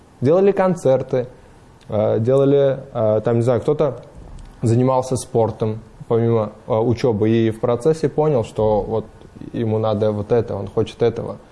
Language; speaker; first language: Russian; non-native, fluent; Uzbek